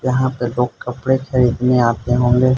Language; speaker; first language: Hindi; non-native, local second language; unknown